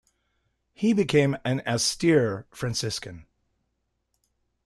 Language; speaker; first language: English; native; English